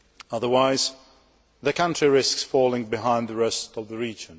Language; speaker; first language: English; non-native, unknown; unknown